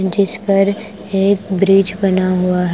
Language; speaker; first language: Hindi; non-native, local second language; Punjabi